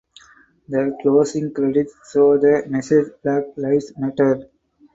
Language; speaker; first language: English; non-native, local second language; Tamil